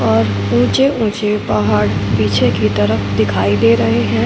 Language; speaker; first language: Hindi; non-native, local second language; Punjabi